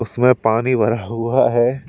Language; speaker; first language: Hindi; native; Hindi